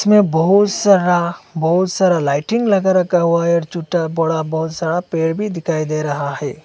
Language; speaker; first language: Hindi; non-native, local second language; Bangla